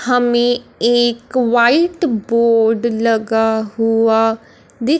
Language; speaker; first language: Hindi; non-native, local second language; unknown